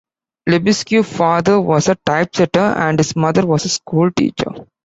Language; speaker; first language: English; non-native, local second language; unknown